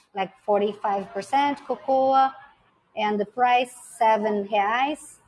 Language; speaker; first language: English; non-native, fluent; Portuguese